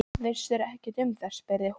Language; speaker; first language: Icelandic; non-native, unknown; Polish